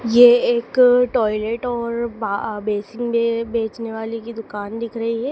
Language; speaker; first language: Hindi; native; Hindi